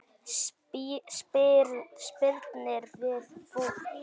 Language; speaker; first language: Icelandic; native; Icelandic